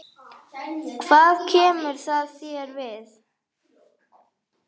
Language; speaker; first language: Icelandic; native; Icelandic